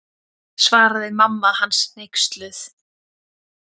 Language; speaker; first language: Icelandic; native; Icelandic